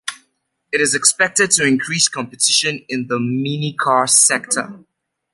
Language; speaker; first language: English; native; English